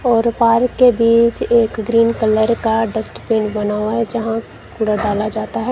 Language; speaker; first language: Hindi; non-native, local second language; Punjabi